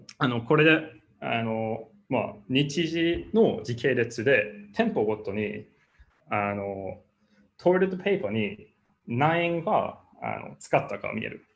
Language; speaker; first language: Japanese; non-native, fluent; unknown